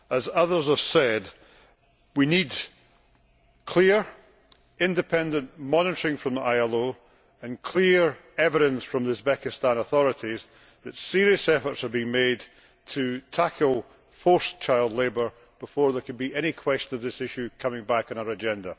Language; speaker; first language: English; native; English